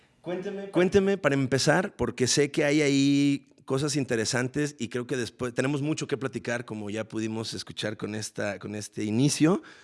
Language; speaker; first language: Spanish; native; Spanish